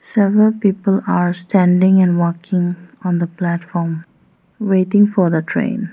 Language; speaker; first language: English; non-native, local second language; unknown